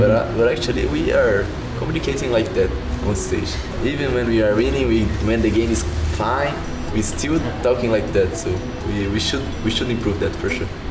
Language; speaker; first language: English; non-native, learner; Portuguese